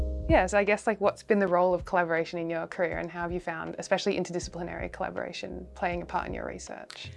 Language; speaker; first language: English; native; English